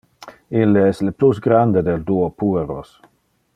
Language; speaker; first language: Interlingua; non-native, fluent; Dutch